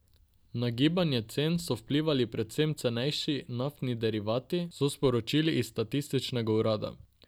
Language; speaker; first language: Slovenian; non-native, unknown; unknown